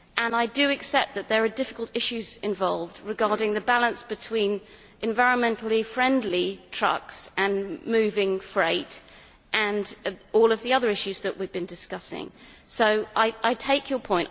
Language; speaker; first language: English; native; English